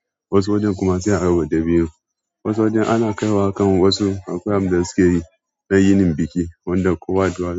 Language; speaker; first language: Hausa; non-native, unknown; Yoruba